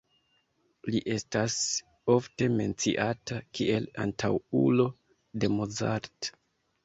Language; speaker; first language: Esperanto; non-native, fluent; Kinyarwanda